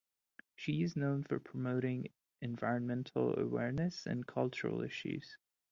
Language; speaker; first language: English; non-native, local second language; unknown